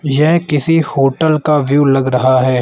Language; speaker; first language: Hindi; non-native, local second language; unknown